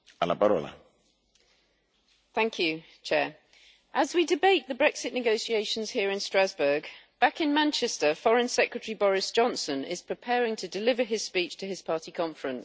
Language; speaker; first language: English; native; English